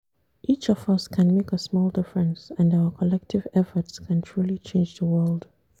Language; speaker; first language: English; non-native, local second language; Hausa